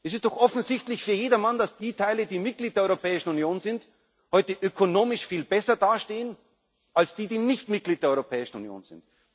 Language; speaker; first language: German; native; German